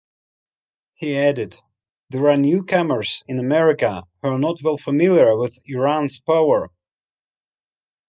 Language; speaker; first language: English; non-native, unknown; Russian